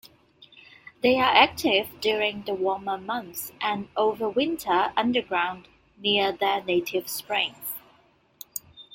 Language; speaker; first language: English; non-native, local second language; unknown